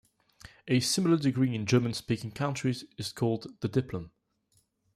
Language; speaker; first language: English; non-native, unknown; French